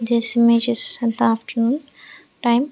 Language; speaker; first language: English; non-native, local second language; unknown